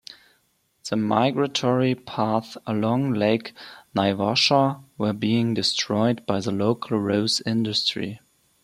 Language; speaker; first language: English; non-native, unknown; German